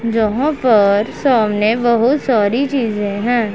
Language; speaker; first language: Hindi; non-native, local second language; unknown